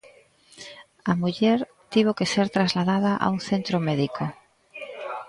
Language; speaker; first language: Galician; native; Galician